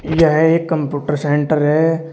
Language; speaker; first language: Hindi; native; Hindi